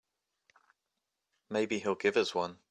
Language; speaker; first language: English; native; English